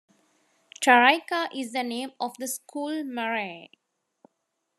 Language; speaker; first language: English; non-native, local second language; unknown